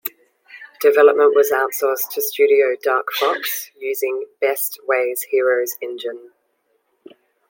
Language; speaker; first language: English; native; English